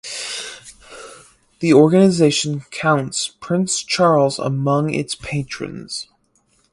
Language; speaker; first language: English; native; English